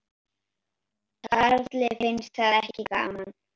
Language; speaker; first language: Icelandic; native; Icelandic